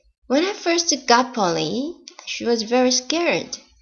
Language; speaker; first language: English; non-native, fluent; Korean